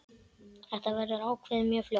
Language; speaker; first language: Icelandic; native; Icelandic